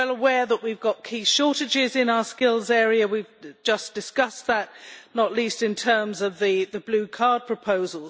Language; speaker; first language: English; native; English